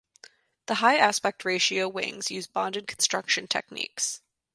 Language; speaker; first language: English; native; English